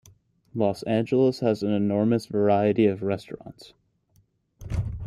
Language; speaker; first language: English; native; English